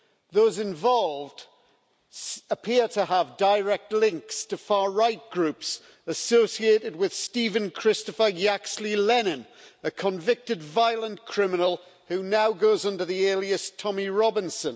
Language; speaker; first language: English; native; English